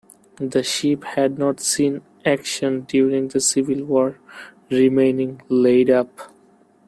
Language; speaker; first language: English; non-native, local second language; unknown